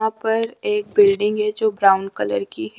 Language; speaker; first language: Hindi; native; Hindi